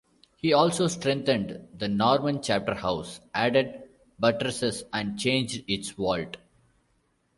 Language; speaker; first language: English; non-native, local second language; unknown